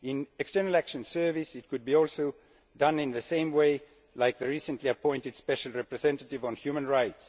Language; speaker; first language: English; non-native, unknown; Estonian